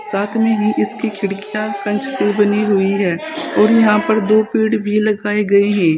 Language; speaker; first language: Hindi; native; Hindi